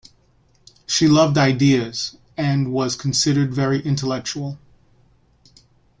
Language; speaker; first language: English; native; English